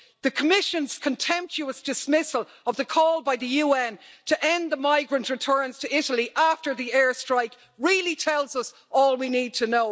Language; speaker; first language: English; native; English